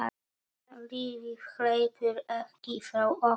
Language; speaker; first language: Icelandic; non-native, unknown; Polish